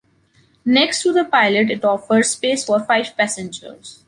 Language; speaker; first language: English; non-native, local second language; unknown